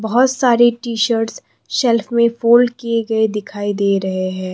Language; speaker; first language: Hindi; non-native, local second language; Assamese